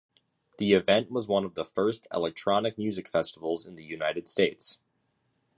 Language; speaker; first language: English; native; English